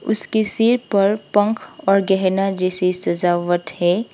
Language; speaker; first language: Hindi; non-native, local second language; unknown